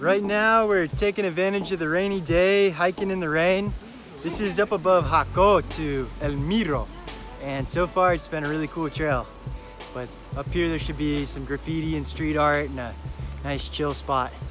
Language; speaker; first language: English; native; English